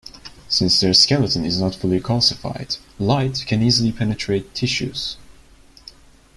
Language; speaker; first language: English; non-native, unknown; Turkish